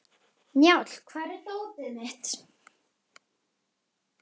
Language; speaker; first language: Icelandic; native; Icelandic